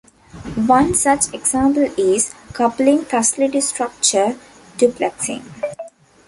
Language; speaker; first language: English; non-native, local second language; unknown